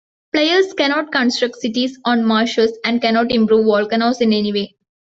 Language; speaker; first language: English; non-native, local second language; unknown